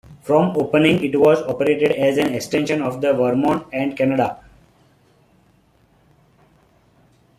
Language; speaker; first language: English; non-native, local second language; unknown